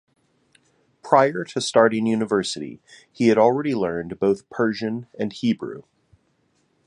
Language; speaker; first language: English; native; English